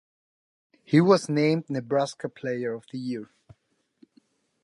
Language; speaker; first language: English; non-native, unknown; German